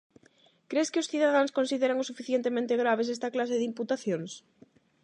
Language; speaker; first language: Galician; non-native, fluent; Spanish